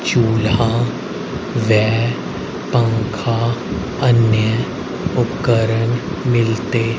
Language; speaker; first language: Hindi; native; Hindi